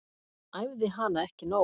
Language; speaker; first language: Icelandic; native; Icelandic